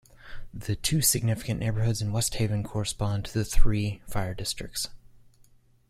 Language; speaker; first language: English; native; English